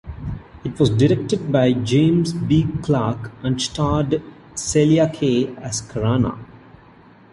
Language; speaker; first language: English; non-native, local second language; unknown